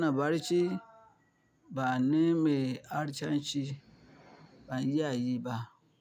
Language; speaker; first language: Hausa; non-native, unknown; Yoruba